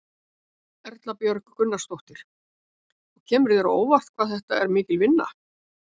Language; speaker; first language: Icelandic; native; Icelandic